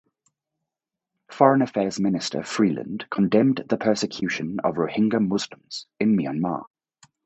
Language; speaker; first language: English; native; English